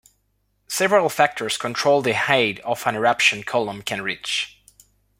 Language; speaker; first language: English; non-native, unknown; Spanish